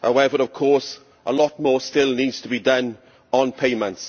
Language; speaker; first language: English; native; English